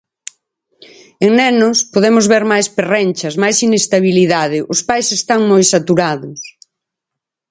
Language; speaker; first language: Galician; native; Galician